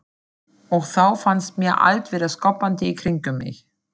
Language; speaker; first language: Icelandic; non-native, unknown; German